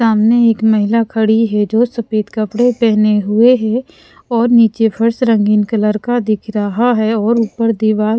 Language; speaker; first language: Hindi; non-native, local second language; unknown